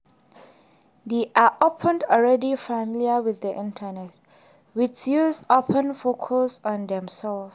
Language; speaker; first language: English; non-native, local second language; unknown